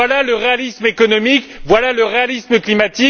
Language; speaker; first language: French; native; French